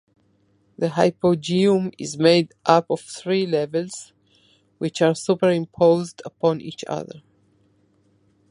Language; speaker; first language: English; non-native, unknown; Spanish